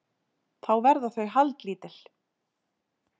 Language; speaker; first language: Icelandic; native; Icelandic